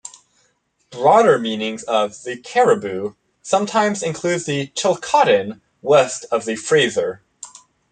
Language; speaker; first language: English; native; English